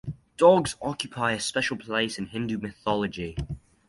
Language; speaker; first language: English; native; English